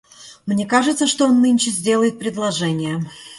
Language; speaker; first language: Russian; native; Russian